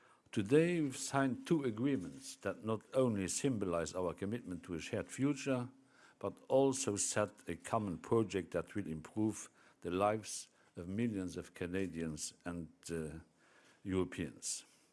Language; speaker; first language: English; non-native, fluent; Luxembourgish